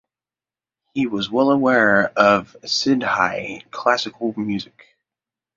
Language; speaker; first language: English; native; English